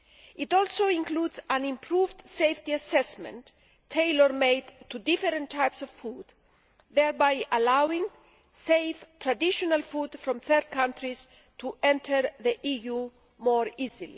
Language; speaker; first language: English; non-native, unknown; Greek